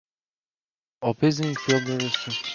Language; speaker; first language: English; non-native, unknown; Kurdish